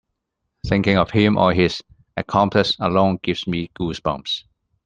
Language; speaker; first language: English; non-native, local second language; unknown